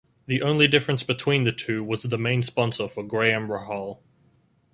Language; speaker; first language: English; native; English